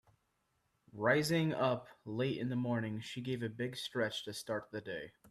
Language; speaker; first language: English; native; English